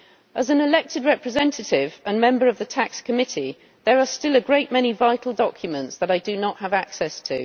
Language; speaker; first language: English; native; English